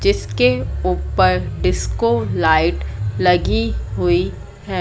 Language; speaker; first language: Hindi; native; Hindi